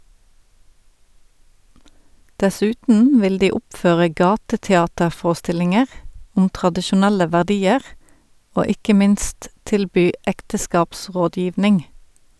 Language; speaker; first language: Norwegian; native; Norwegian